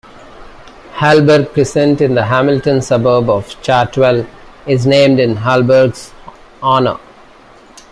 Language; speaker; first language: English; non-native, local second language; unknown